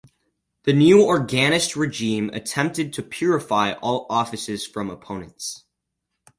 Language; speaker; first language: English; native; English